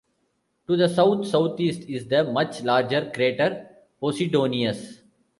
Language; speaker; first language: English; non-native, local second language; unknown